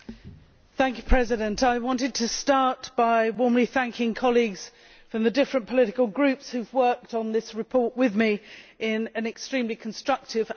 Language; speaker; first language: English; native; English